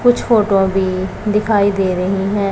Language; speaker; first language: Hindi; non-native, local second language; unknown